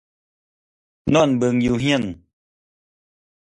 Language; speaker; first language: Thai; non-native, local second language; Northeastern Thai